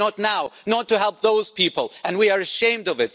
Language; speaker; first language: English; non-native, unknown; German